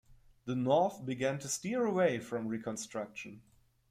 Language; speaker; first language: English; non-native, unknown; German